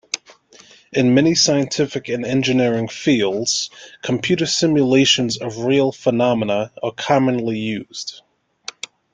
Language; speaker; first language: English; native; English